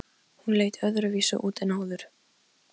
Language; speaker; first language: Icelandic; non-native, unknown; Polish